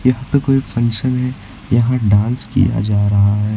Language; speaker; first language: Hindi; native; Hindi